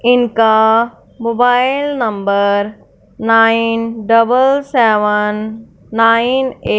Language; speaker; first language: Hindi; non-native, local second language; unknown